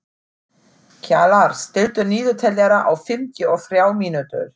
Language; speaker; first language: Icelandic; non-native, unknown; German